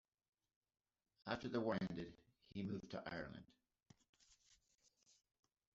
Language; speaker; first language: English; native; English